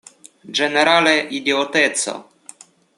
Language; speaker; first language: Esperanto; non-native, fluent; Russian